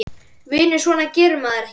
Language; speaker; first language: Icelandic; native; Icelandic